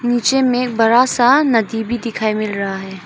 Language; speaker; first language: Hindi; non-native, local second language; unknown